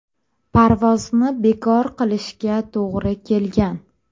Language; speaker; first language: Uzbek; native; Uzbek